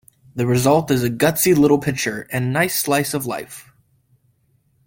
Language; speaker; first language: English; native; English